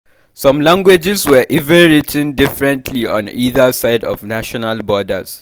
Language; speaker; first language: English; non-native, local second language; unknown